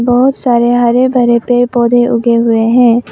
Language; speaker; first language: Hindi; non-native, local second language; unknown